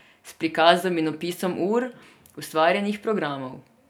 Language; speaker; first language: Slovenian; non-native, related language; Serbian